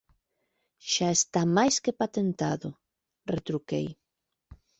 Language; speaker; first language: Galician; native; Galician